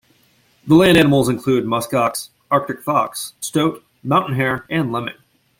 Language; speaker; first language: English; native; English